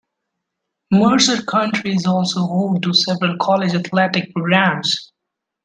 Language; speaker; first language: English; non-native, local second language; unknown